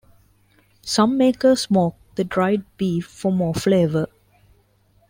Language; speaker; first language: English; non-native, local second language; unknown